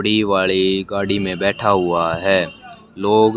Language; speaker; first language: Hindi; native; Hindi